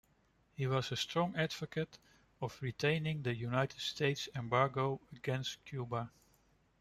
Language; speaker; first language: English; non-native, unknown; Dutch